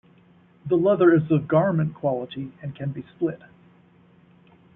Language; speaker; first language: English; native; English